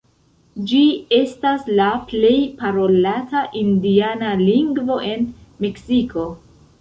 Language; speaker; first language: Esperanto; non-native, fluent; Central Kurdish